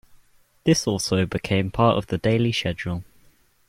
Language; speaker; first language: English; native; English